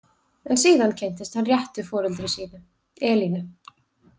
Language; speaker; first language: Icelandic; native; Icelandic